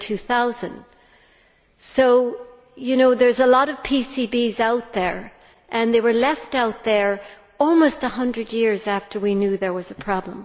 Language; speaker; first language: English; native; English